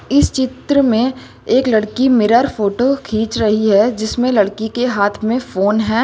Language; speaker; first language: Hindi; native; Hindi